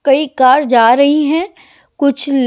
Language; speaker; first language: Hindi; native; Hindi